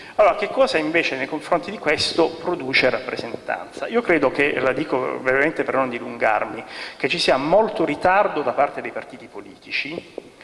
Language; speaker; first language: Italian; native; Italian